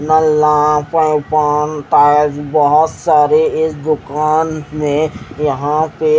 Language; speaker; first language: Hindi; native; Hindi